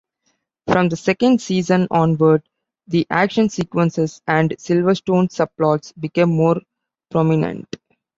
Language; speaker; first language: English; non-native, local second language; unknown